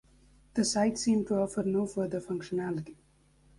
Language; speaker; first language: English; native; English